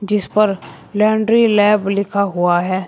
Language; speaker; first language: Hindi; native; Hindi